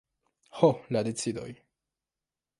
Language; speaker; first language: Esperanto; non-native, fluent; French